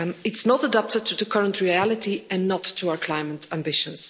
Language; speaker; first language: English; non-native, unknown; Dutch